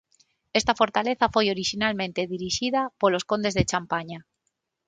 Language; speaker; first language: Galician; non-native, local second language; Spanish